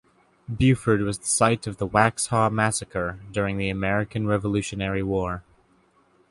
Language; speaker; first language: English; native; English